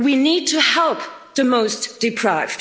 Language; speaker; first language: English; non-native, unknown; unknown